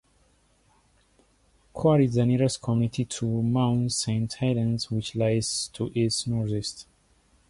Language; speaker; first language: English; non-native, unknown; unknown